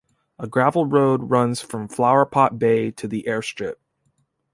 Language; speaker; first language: English; native; English